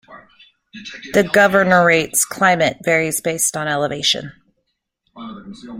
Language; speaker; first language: English; native; English